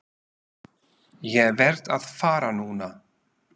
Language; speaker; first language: Icelandic; non-native, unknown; Slovak